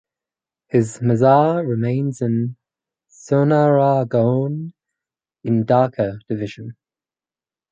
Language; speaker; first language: English; native; English